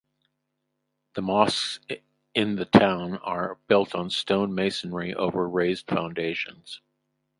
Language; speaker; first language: English; native; English